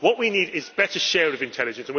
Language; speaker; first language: English; native; English